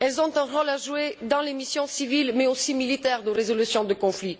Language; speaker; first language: French; non-native, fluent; Bulgarian